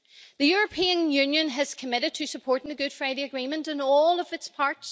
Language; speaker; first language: English; native; English